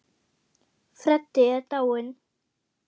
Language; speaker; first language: Icelandic; non-native, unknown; German